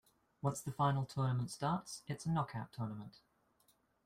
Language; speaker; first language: English; native; English